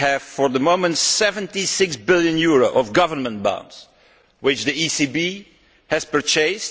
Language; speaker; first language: English; non-native, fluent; Dutch